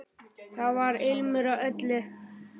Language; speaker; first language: Icelandic; native; Icelandic